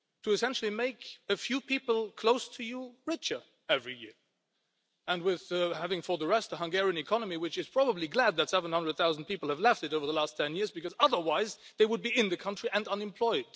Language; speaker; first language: English; non-native, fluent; Luxembourgish